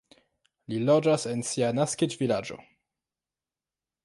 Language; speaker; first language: Esperanto; non-native, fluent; French